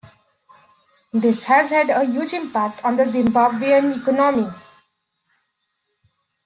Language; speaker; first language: English; native; English